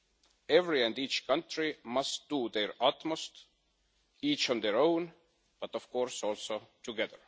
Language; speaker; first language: English; non-native, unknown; Estonian